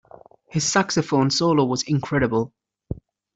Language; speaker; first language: English; native; English